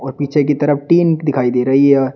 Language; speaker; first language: Hindi; native; Hindi